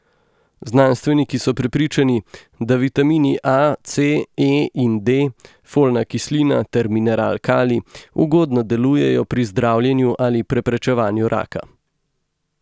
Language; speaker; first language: Slovenian; native; Slovenian